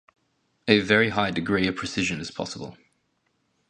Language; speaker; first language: English; native; English